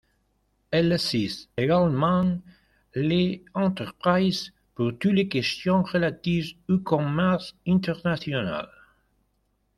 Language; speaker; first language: French; non-native, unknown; Spanish